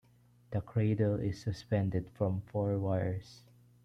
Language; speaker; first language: English; non-native, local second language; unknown